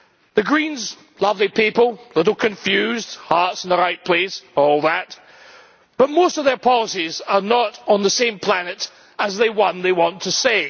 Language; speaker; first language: English; native; English